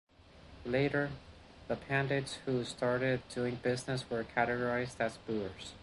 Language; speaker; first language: English; non-native, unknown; Spanish